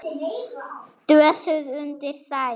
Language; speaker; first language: Icelandic; non-native, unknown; German